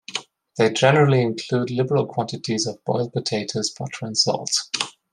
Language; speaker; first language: English; non-native, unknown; German